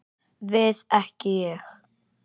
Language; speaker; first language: Icelandic; native; Icelandic